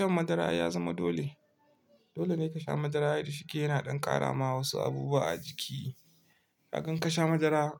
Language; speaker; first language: Hausa; non-native, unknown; Igbo